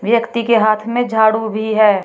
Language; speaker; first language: Hindi; native; Hindi